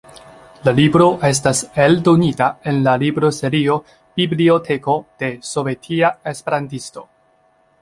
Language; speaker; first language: Esperanto; non-native, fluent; Chinese